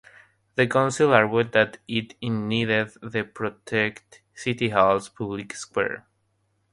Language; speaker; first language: English; non-native, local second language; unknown